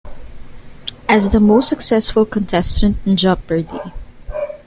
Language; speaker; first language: English; non-native, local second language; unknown